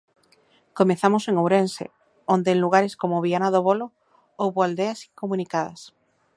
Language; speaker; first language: Galician; native; Galician